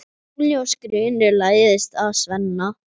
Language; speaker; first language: Icelandic; native; Icelandic